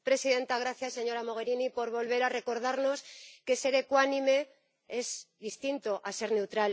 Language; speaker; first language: Spanish; native; Spanish